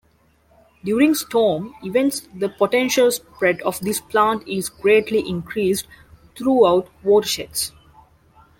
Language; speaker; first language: English; non-native, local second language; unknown